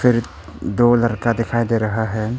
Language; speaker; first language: Hindi; early bilingual, other home language; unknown